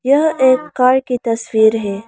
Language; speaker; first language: Hindi; non-native, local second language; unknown